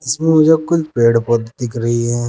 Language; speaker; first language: Hindi; native; Hindi